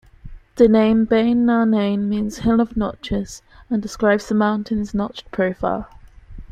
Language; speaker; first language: English; native; English